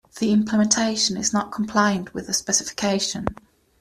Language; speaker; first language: English; native; English